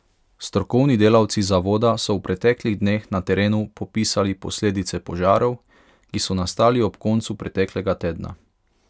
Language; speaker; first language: Slovenian; non-native, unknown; Hungarian